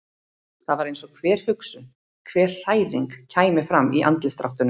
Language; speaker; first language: Icelandic; native; Icelandic